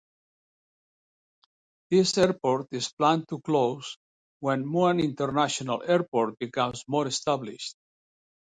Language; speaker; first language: English; non-native, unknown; Catalan